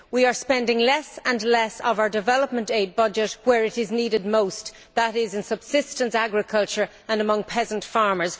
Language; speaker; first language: English; native; English